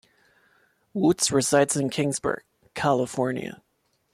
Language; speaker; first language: English; non-native, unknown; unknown